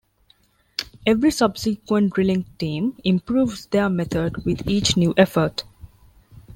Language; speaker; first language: English; non-native, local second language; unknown